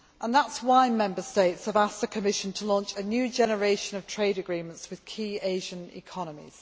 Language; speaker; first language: English; non-native, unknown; Greek